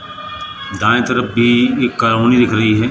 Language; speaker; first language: Hindi; native; Hindi